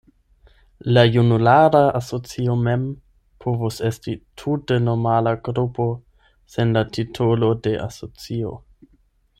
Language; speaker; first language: Esperanto; non-native, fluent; German